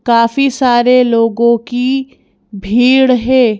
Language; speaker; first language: Hindi; native; Hindi